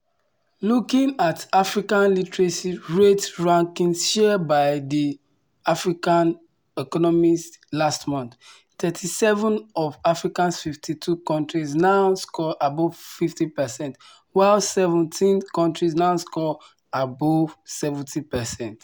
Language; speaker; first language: English; non-native, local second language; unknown